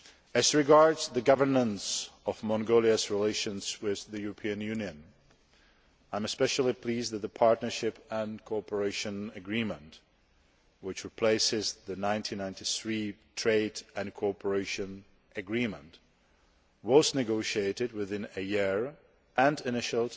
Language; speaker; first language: English; non-native, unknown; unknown